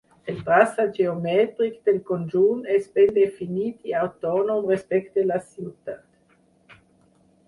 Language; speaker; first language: Catalan; non-native, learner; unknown